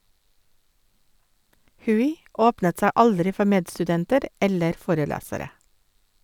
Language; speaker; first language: Norwegian; non-native, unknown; English